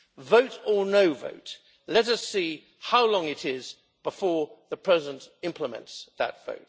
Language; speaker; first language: English; native; English